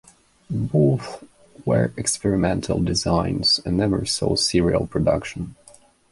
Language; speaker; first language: English; non-native, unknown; Belarusian